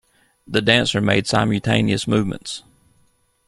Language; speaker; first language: English; native; English